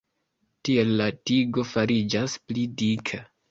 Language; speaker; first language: Esperanto; non-native, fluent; Kinyarwanda